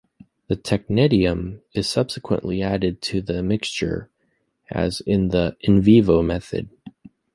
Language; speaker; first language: English; native; English